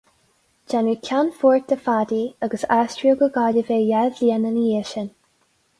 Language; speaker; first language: Irish; non-native, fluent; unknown